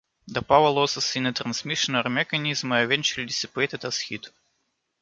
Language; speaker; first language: English; non-native, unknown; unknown